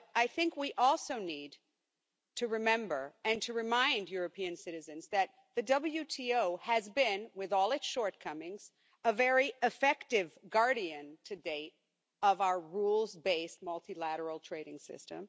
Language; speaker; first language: English; non-native, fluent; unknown